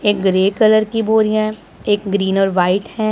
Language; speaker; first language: Hindi; non-native, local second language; Punjabi